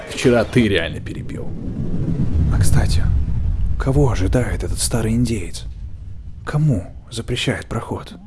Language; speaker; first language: Russian; native; Russian